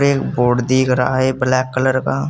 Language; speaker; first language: Hindi; native; Hindi